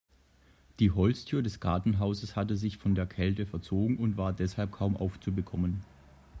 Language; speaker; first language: German; native; German